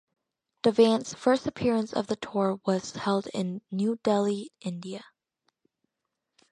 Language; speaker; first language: English; native; English